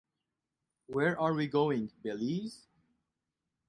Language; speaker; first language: English; non-native, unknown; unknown